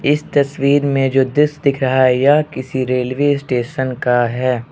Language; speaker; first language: Hindi; non-native, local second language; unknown